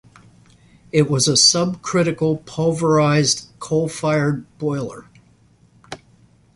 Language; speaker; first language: English; native; English